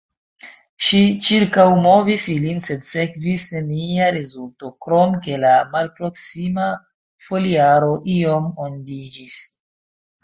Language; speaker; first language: Esperanto; non-native, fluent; Chinese